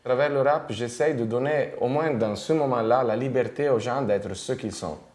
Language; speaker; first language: French; non-native, related language; Italian